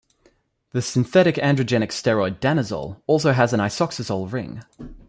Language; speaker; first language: English; native; English